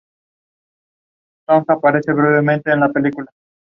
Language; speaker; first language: English; non-native, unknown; Spanish